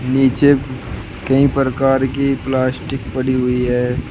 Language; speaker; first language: Hindi; native; Hindi